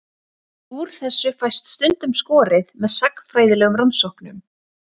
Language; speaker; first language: Icelandic; native; Icelandic